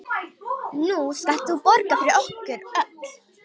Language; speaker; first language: Icelandic; non-native, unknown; Romanian